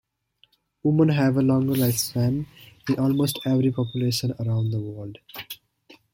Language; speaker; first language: English; native; English